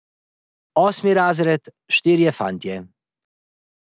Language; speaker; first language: Slovenian; native; Slovenian